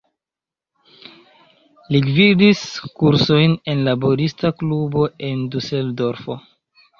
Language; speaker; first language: Esperanto; non-native, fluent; Chinese